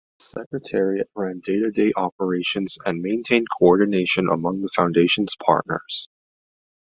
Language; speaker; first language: English; native; English